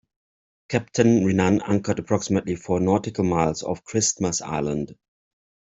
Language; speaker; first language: English; native; English